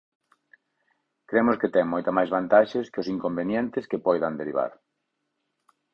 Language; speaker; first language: Galician; native; Galician